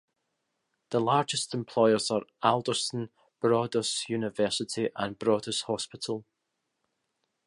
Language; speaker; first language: English; native; English